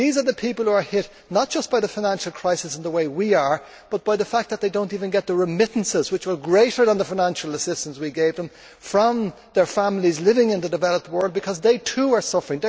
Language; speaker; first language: English; native; English